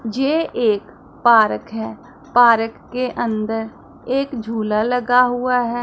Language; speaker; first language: Hindi; non-native, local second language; Punjabi